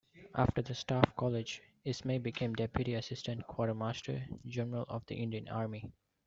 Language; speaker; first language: English; non-native, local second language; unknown